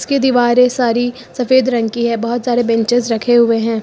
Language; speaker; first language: Hindi; native; Hindi